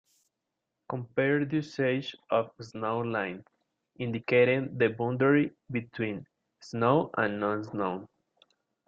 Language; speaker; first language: English; non-native, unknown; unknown